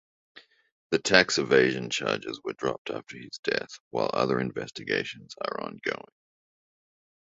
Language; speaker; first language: English; native; English